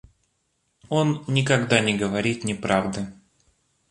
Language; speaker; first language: Russian; native; Russian